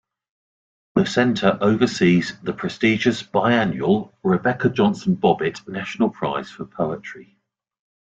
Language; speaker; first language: English; native; English